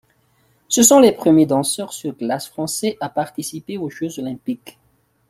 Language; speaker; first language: French; non-native, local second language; Malagasy